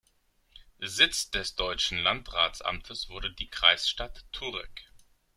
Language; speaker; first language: German; non-native, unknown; Greek